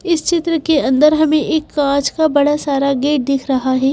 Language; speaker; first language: Hindi; native; Hindi